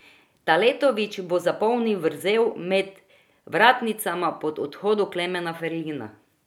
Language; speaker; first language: Slovenian; non-native, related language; Croatian